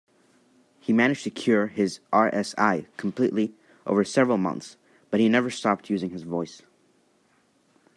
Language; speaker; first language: English; native; English